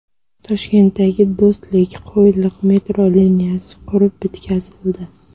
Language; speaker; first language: Uzbek; native; Uzbek